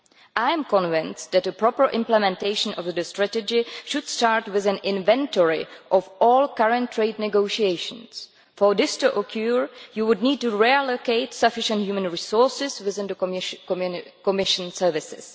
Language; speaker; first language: English; non-native, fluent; Czech